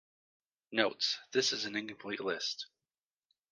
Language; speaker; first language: English; native; English